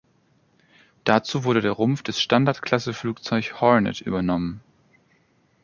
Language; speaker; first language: German; native; German